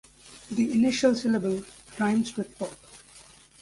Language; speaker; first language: English; native; English